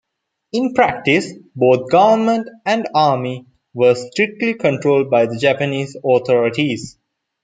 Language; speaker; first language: English; non-native, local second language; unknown